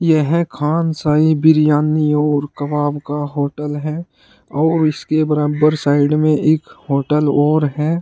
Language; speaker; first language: Hindi; native; Hindi